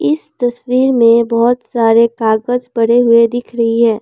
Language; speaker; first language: Hindi; non-native, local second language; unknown